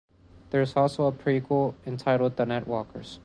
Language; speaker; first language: English; non-native, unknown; Spanish